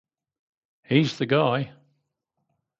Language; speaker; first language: English; native; English